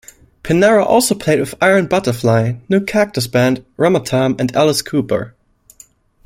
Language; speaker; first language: English; non-native, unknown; German